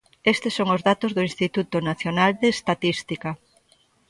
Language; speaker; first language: Galician; native; Galician